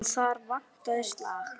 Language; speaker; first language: Icelandic; native; Icelandic